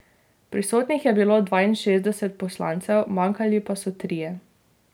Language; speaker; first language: Slovenian; native; Slovenian